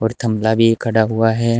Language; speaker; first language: Hindi; native; Hindi